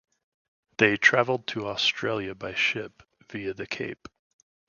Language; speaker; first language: English; native; English